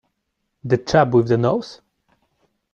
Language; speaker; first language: English; non-native, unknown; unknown